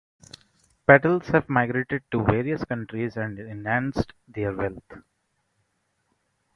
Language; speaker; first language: English; non-native, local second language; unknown